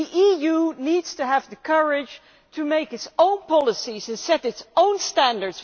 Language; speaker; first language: English; non-native, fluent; Dutch